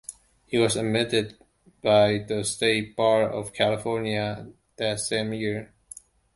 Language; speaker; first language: English; non-native, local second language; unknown